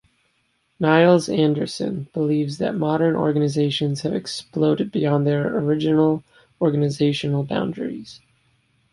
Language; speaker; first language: English; native; English